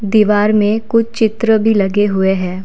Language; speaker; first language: Hindi; non-native, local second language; Assamese